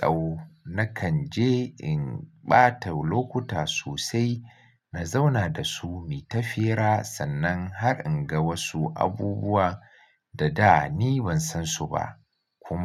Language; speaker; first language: Hausa; native; Hausa